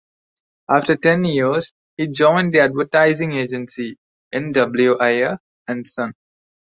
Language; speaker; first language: English; non-native, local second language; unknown